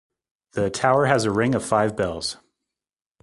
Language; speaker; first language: English; native; English